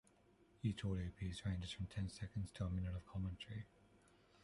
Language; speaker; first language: English; non-native, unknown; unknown